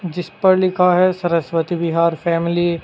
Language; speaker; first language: Hindi; native; Hindi